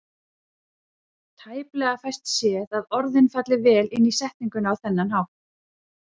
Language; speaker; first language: Icelandic; native; Icelandic